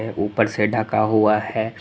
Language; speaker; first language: Hindi; non-native, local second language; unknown